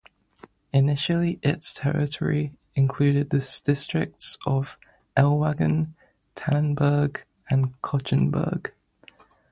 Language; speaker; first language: English; native; English